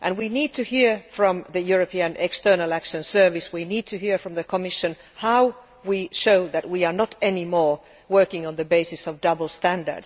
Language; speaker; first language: English; non-native, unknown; Finnish